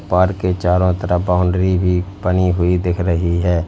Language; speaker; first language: Hindi; native; Hindi